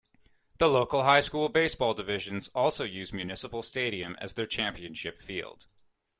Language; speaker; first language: English; native; English